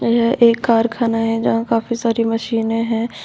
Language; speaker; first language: Hindi; native; Hindi